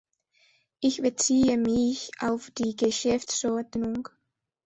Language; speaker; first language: German; non-native, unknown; Spanish